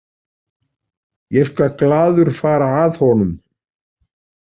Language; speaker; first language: Icelandic; native; Icelandic